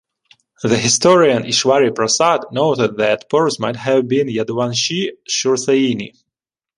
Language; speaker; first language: English; non-native, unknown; Ukrainian